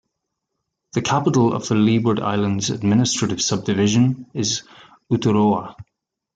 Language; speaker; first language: English; native; English